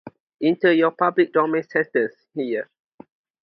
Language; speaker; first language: English; non-native, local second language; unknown